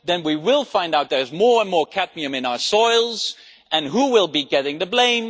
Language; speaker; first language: English; non-native, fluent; Dutch